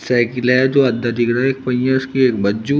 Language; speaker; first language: Hindi; native; Hindi